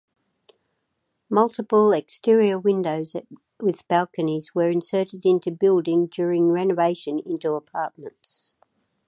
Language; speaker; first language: English; native; English